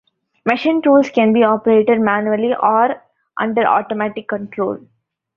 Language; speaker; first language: English; non-native, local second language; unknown